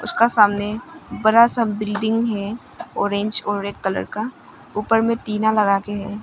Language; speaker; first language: Hindi; non-native, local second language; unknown